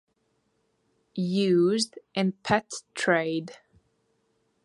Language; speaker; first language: English; non-native, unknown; Latvian